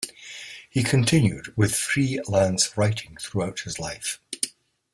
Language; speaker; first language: English; native; English